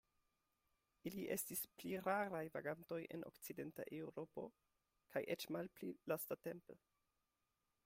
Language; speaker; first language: Esperanto; non-native, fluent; German